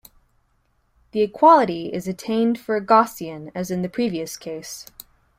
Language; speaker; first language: English; native; English